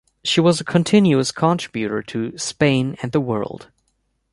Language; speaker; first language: English; native; English